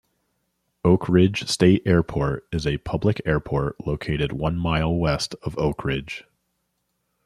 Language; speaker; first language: English; native; English